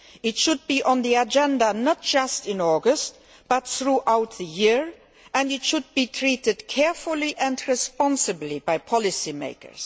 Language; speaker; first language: English; non-native, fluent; Luxembourgish